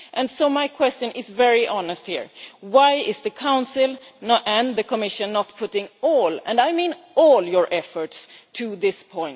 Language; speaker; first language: English; non-native, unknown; Swedish